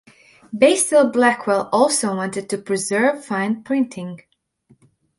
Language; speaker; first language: English; non-native, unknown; Latvian